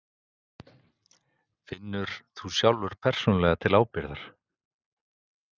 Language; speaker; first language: Icelandic; native; Icelandic